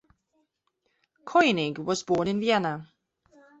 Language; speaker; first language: English; non-native, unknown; Belarusian